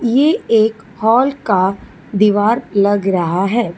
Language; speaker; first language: Hindi; non-native, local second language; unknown